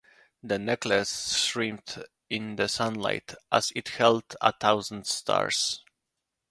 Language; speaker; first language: English; non-native, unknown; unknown